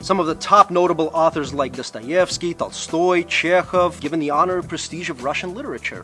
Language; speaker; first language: English; early bilingual, other home language; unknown